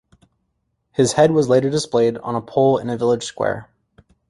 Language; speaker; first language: English; native; English